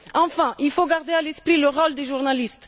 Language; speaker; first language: French; non-native, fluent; Bulgarian